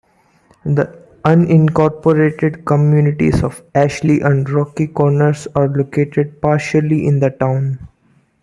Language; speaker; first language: English; non-native, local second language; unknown